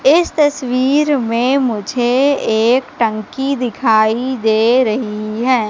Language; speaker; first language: Hindi; native; Hindi